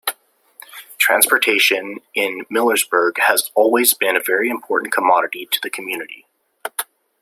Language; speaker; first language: English; native; English